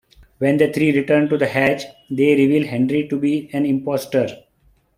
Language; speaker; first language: English; non-native, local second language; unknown